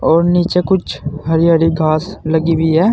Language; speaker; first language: Hindi; native; Hindi